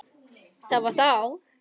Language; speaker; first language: Icelandic; native; Icelandic